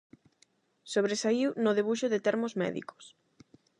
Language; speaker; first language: Galician; non-native, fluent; Spanish